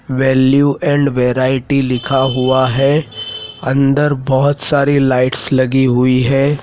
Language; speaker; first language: Hindi; native; Hindi